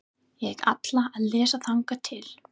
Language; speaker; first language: Icelandic; non-native, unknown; English